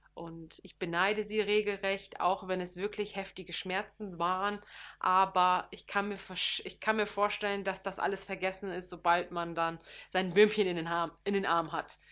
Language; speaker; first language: German; early bilingual, other home language; Turkish